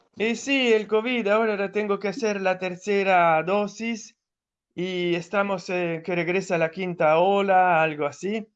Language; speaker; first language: Spanish; non-native, related language; Italian